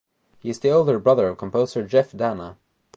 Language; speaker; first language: English; native; English